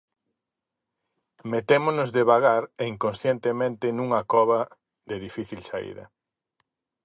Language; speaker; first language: Galician; native; Galician